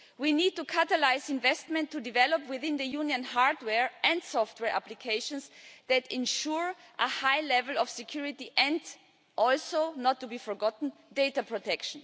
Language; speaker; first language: English; non-native, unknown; German